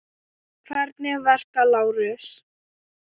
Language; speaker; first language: Icelandic; non-native, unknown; Thai